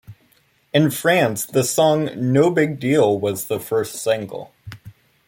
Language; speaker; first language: English; native; English